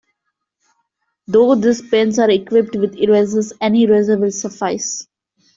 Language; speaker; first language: English; non-native, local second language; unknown